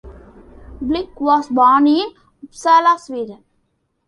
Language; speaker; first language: English; non-native, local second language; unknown